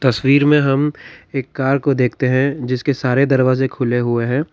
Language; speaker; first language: Hindi; non-native, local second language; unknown